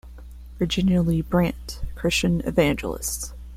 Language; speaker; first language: English; non-native, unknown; Spanish